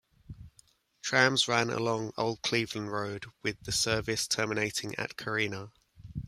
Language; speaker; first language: English; native; English